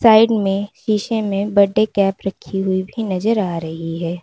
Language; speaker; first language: Hindi; native; Hindi